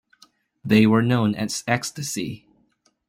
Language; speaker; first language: English; non-native, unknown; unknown